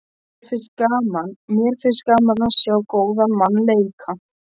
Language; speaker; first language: Icelandic; non-native, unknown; Polish